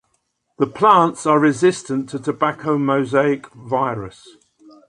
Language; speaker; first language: English; native; English